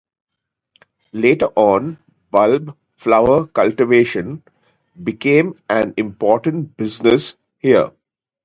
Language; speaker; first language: English; native; English